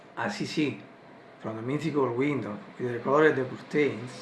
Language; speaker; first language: English; non-native, learner; Italian